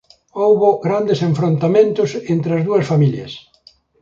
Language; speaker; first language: Galician; native; Galician